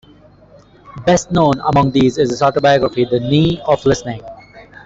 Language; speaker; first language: English; non-native, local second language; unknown